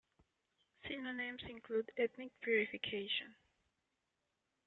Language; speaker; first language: English; native; English